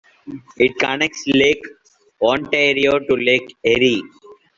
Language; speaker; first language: English; non-native, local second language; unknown